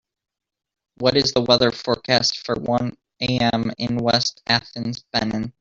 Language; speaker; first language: English; native; English